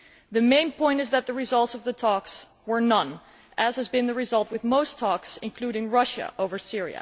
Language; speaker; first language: English; non-native, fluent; Dutch